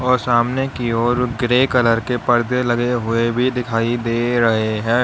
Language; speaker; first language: Hindi; native; Hindi